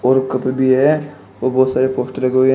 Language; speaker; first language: Hindi; native; Hindi